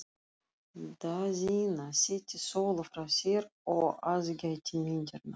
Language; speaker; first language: Icelandic; non-native, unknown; Russian